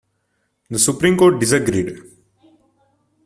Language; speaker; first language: English; non-native, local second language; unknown